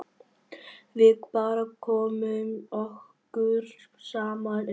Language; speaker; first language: Icelandic; non-native, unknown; Vietnamese